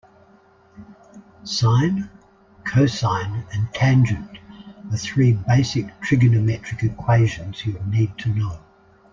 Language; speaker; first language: English; native; English